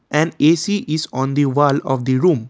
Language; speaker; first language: English; non-native, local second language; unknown